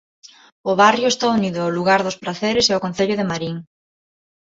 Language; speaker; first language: Galician; non-native, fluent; Spanish